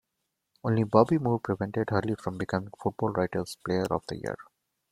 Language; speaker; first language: English; non-native, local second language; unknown